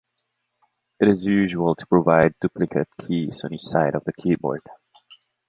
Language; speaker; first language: English; non-native, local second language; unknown